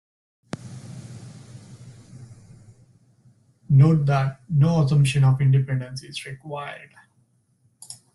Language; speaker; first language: English; non-native, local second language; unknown